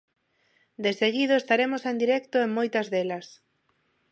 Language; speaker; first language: Galician; non-native, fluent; Spanish